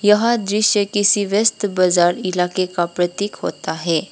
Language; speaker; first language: Hindi; non-native, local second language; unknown